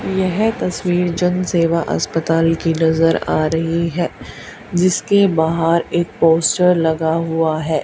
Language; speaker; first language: Hindi; native; Hindi